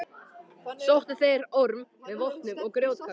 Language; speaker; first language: Icelandic; native; Icelandic